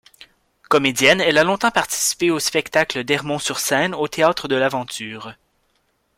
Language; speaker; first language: French; native; French